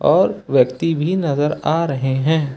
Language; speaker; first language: Hindi; native; Hindi